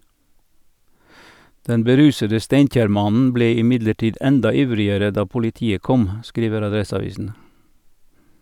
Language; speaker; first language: Norwegian; native; Norwegian